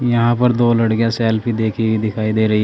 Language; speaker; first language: Hindi; native; Hindi